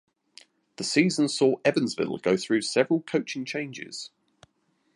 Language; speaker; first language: English; native; English